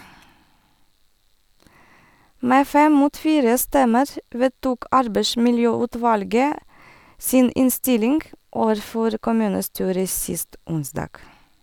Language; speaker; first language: Norwegian; non-native, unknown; Russian